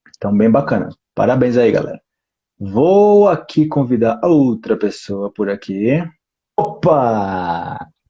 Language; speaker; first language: Portuguese; native; Portuguese